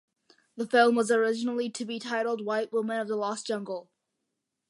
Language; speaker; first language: English; early bilingual, other home language; Malayalam